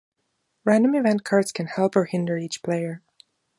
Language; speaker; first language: English; non-native, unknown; German